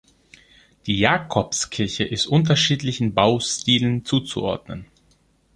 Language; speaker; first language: German; non-native, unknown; Greek